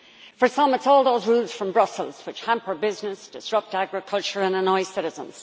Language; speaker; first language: English; native; English